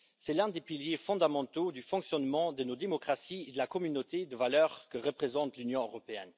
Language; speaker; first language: French; non-native, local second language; Luxembourgish